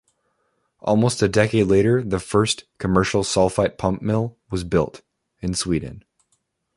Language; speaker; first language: English; native; English